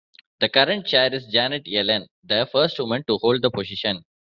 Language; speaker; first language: English; non-native, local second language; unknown